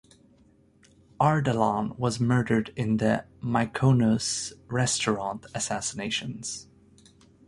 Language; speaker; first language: English; native; English